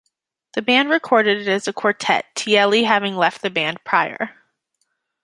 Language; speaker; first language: English; native; English